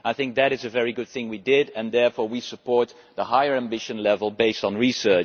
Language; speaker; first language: English; non-native, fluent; Dutch